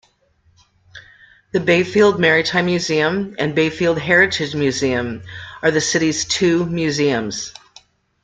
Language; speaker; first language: English; native; English